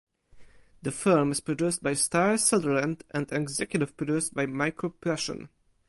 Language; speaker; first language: English; non-native, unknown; Polish